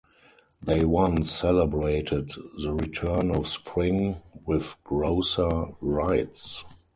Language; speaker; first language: English; non-native, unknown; German